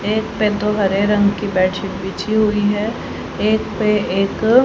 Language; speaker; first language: Hindi; native; Hindi